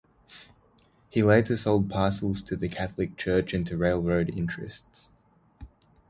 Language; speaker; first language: English; native; English